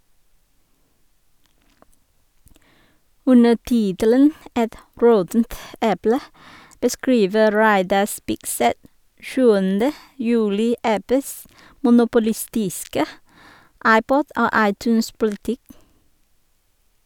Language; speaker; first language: Norwegian; non-native, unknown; Vietnamese